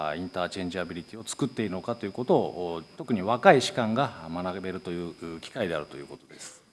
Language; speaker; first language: Japanese; native; Japanese